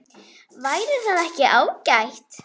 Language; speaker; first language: Icelandic; native; Icelandic